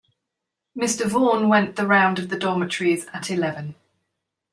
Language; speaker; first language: English; native; English